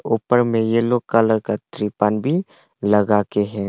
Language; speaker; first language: Hindi; non-native, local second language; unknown